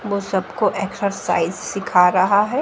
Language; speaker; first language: Hindi; native; Hindi